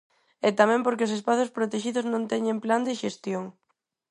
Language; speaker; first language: Galician; non-native, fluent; Spanish